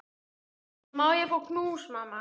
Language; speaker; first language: Icelandic; native; Icelandic